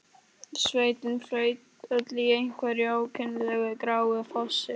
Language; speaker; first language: Icelandic; non-native, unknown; Polish